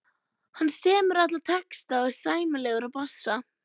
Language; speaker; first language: Icelandic; native; Icelandic